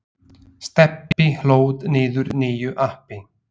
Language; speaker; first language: Icelandic; non-native, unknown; Slovak